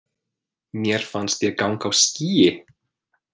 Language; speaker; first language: Icelandic; non-native, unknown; English